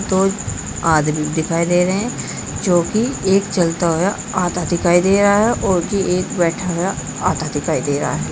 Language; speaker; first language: Hindi; native; Hindi